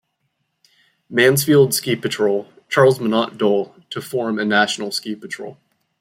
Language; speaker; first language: English; native; English